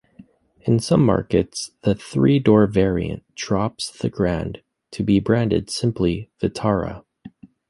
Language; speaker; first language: English; native; English